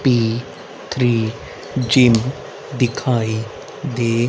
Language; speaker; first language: Hindi; native; Hindi